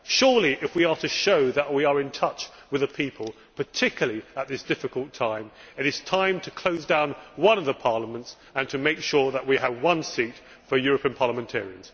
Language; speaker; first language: English; native; English